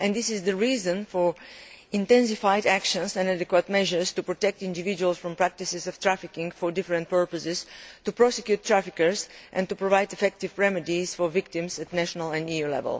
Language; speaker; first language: English; non-native, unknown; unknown